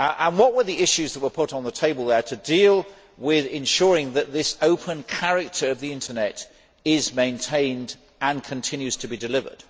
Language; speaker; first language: English; native; English